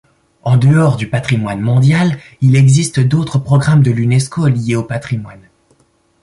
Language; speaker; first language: French; native; French